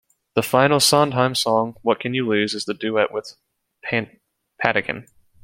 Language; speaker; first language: English; native; English